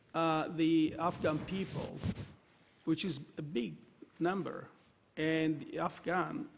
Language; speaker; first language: English; non-native, fluent; Italian